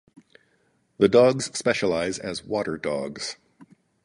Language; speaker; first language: English; native; English